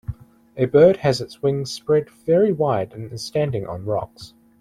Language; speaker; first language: English; native; English